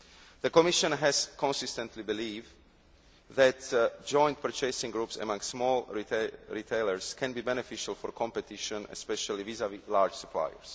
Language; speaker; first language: English; non-native, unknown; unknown